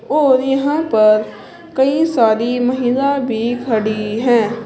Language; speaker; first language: Hindi; native; Hindi